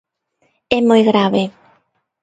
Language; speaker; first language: Galician; non-native, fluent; Spanish